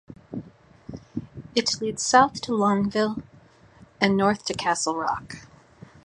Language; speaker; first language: English; native; English